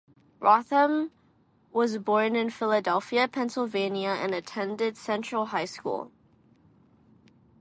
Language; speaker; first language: English; non-native, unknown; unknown